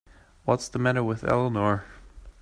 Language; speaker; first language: English; non-native, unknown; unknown